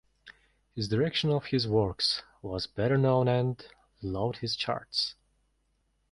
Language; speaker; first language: English; non-native, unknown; Mongolian